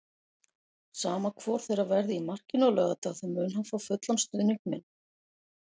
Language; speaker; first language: Icelandic; native; Icelandic